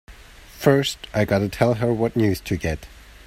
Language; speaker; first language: English; native; English